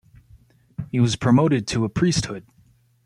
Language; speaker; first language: English; native; English